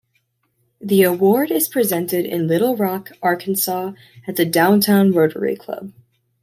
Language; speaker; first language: English; native; English